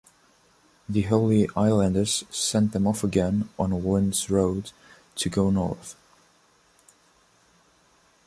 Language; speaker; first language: English; non-native, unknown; German